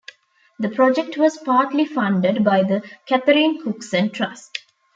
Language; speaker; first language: English; non-native, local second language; Tamil